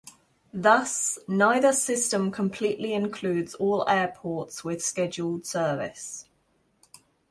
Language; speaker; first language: English; non-native, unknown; German